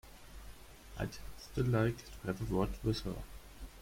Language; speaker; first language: English; non-native, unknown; German